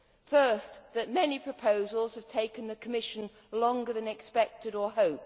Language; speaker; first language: English; native; English